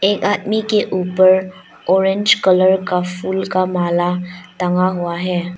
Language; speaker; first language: Hindi; non-native, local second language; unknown